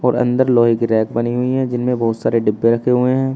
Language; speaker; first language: Hindi; native; Hindi